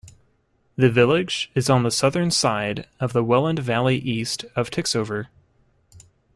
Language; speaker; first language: English; native; English